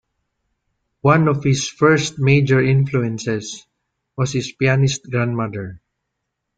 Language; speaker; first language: English; non-native, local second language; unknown